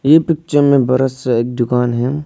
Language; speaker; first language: Hindi; early bilingual, other home language; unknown